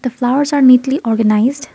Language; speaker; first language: English; non-native, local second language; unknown